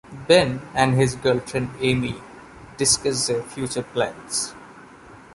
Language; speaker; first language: English; non-native, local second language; Malayalam